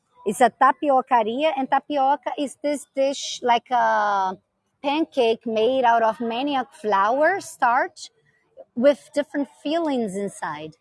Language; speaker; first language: English; non-native, fluent; Portuguese